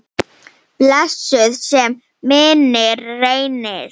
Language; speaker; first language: Icelandic; non-native, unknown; Slovenian